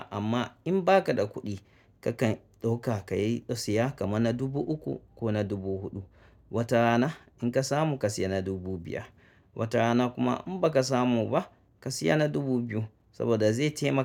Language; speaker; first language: Hausa; native; Hausa